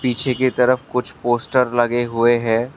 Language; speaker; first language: Hindi; non-native, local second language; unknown